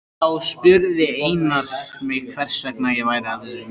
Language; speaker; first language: Icelandic; native; Icelandic